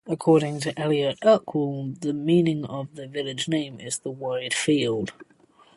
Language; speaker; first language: English; native; English